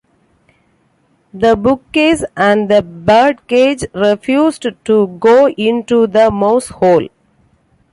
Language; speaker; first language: English; non-native, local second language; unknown